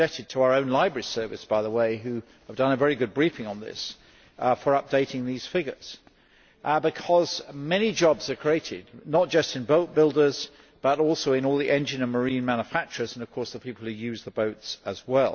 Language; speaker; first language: English; native; English